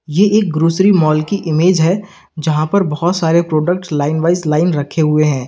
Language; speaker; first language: Hindi; native; Hindi